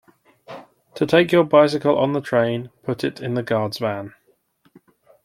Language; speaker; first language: English; native; English